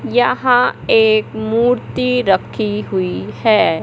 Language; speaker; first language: Hindi; native; Hindi